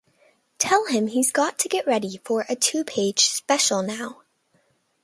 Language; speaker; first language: English; native; English